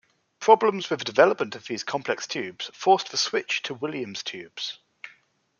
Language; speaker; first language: English; native; English